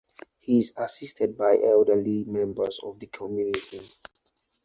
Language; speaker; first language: English; non-native, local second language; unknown